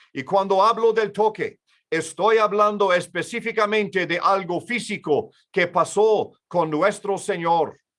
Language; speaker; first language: Spanish; non-native, fluent; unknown